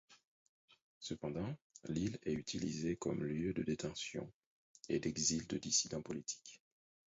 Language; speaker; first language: French; non-native, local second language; Haitian Creole